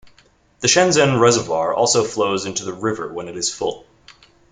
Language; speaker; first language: English; native; English